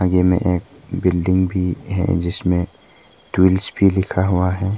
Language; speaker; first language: Hindi; non-native, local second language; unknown